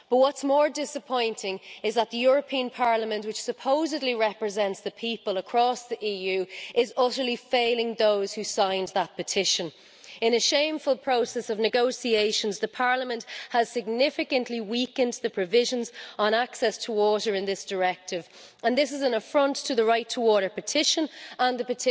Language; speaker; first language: English; native; English